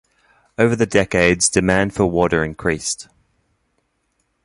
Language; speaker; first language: English; native; English